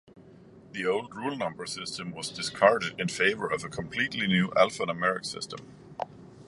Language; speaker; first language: English; non-native, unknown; Danish